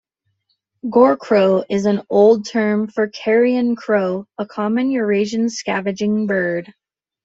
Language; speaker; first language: English; native; English